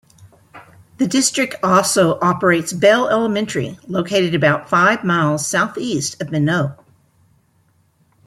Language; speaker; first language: English; native; English